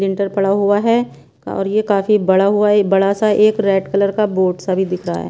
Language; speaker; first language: Hindi; non-native, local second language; Punjabi